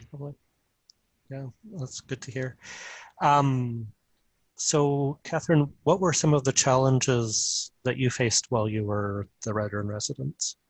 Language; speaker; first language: English; native; English